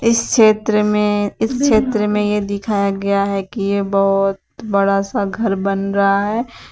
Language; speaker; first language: Hindi; native; Hindi